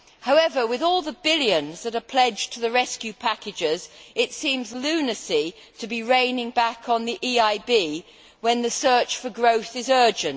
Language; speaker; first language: English; native; English